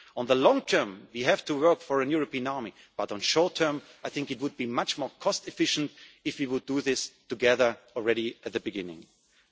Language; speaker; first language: English; non-native, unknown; German